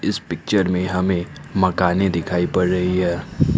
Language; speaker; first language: Hindi; non-native, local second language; Assamese